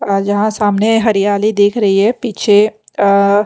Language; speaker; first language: Hindi; non-native, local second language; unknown